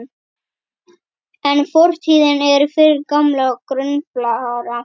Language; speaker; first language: Icelandic; native; Icelandic